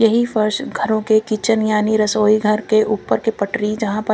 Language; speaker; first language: Hindi; non-native, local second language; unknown